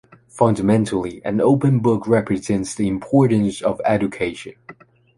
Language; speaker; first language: English; non-native, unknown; Chinese